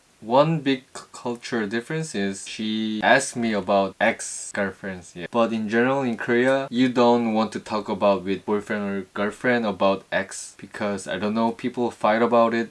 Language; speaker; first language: English; non-native, fluent; Korean